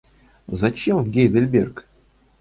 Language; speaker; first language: Russian; native; Russian